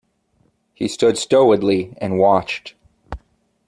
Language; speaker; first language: English; native; English